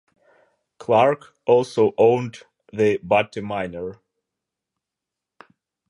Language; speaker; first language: English; non-native, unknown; Ukrainian